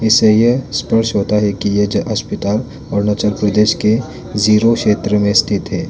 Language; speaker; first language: Hindi; non-native, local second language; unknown